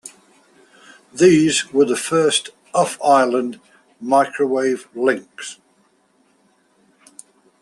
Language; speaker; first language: English; native; English